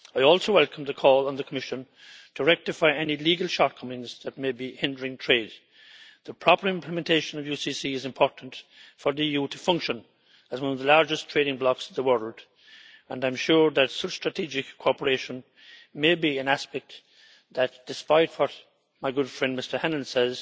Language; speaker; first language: English; native; English